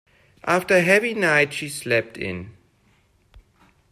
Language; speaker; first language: English; non-native, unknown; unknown